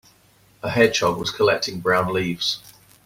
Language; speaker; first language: English; native; English